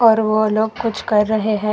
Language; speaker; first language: Hindi; non-native, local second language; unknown